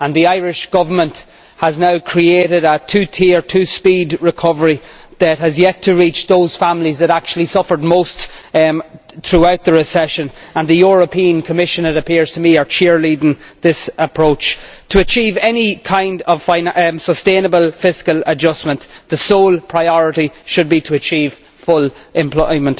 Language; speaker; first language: English; native; English